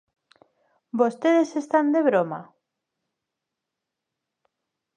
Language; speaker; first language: Galician; non-native, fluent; Spanish